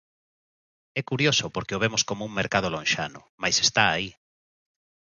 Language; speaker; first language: Galician; native; Galician